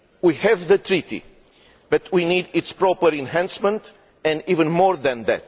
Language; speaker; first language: English; non-native, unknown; Romanian